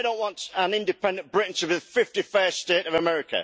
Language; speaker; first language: English; native; English